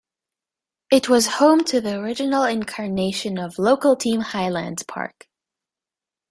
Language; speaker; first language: English; native; English